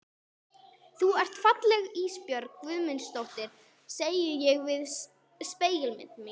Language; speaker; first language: Icelandic; non-native, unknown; English